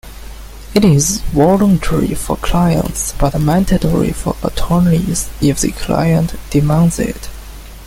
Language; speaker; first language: English; non-native, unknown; Chinese